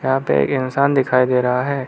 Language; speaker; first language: Hindi; non-native, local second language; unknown